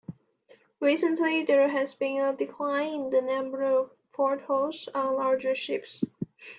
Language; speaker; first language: English; non-native, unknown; Chinese